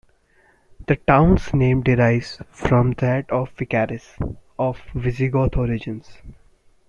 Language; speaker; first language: English; non-native, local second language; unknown